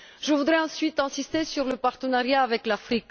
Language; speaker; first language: French; non-native, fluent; Bulgarian